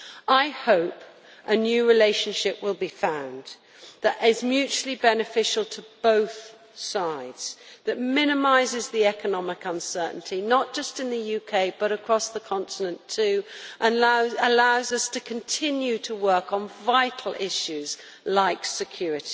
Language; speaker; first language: English; native; English